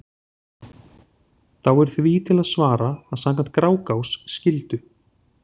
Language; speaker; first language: Icelandic; native; Icelandic